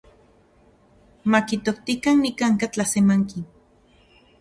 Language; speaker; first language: Central Puebla Nahuatl; non-native, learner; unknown